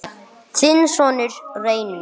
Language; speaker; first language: Icelandic; non-native, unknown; English